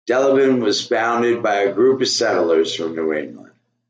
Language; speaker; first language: English; native; English